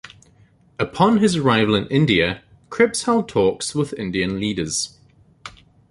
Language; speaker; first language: English; native; English